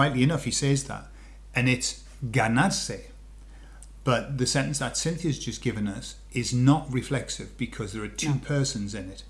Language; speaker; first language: English; native; English